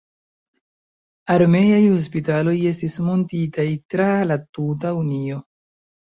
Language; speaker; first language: Esperanto; non-native, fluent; Chinese